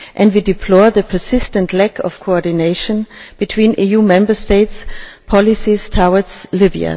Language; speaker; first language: English; non-native, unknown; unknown